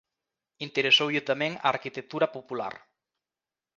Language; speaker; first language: Galician; native; Galician